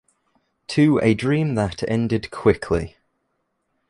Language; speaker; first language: English; native; English